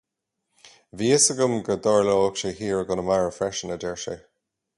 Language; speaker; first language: Irish; native; Irish